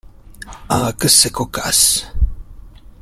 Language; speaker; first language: French; non-native, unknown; Italian